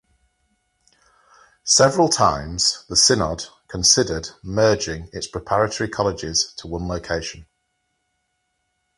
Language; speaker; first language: English; native; English